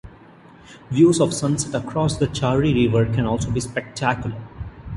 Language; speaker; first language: English; non-native, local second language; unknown